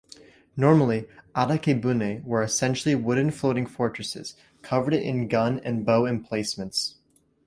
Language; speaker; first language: English; native; English